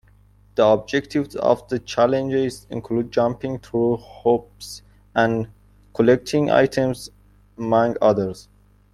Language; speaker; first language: English; non-native, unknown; Persian